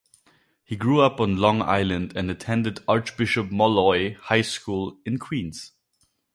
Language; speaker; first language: English; non-native, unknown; German